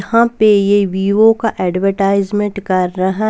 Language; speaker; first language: Hindi; non-native, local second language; Punjabi